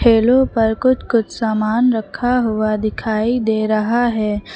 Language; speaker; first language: Hindi; native; Hindi